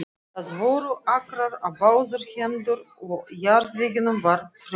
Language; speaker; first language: Icelandic; non-native, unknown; Russian